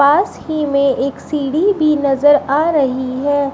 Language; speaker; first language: Hindi; native; Hindi